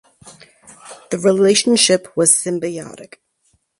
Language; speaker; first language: English; native; English